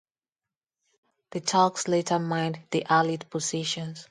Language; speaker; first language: English; non-native, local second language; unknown